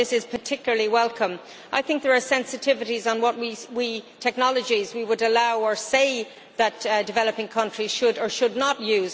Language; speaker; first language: English; native; English